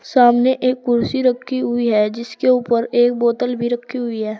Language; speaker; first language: Hindi; native; Hindi